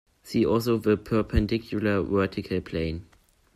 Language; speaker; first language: English; non-native, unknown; German